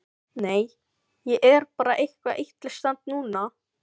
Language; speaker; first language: Icelandic; non-native, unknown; Filipino